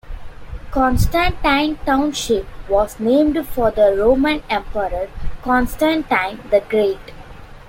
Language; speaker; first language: English; non-native, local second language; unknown